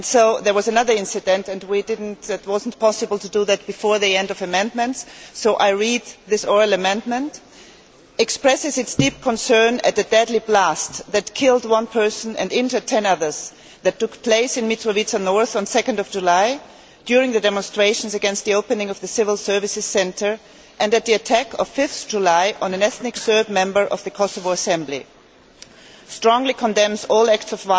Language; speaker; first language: English; non-native, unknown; German